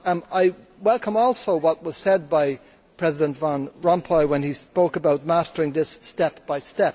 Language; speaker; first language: English; native; English